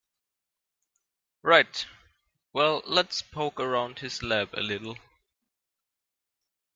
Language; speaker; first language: English; non-native, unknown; German